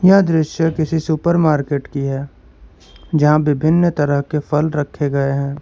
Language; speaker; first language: Hindi; non-native, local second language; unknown